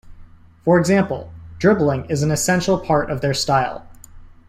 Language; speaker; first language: English; native; English